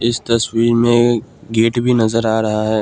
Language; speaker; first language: Hindi; non-native, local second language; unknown